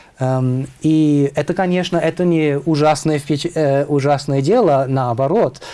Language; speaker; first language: Russian; non-native, fluent; German